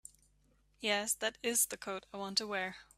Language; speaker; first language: English; native; English